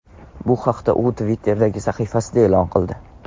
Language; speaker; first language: Uzbek; non-native, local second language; Tajik